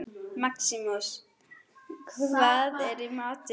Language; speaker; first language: Icelandic; non-native, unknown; German